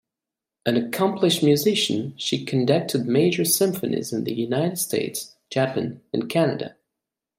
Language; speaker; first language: English; non-native, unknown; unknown